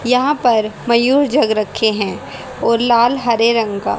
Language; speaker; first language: Hindi; native; Hindi